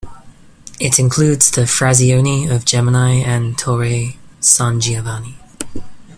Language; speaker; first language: English; native; English